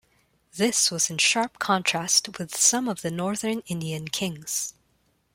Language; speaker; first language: English; non-native, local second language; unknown